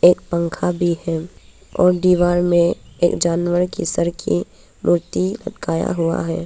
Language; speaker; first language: Hindi; early bilingual, other home language; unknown